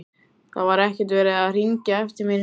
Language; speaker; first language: Icelandic; native; Icelandic